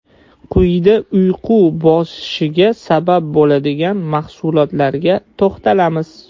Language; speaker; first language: Uzbek; non-native, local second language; Russian